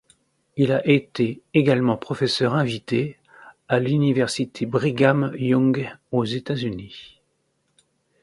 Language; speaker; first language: French; native; French